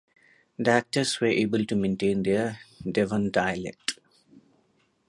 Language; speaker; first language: English; non-native, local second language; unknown